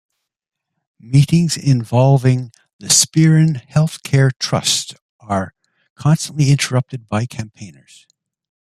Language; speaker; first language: English; native; English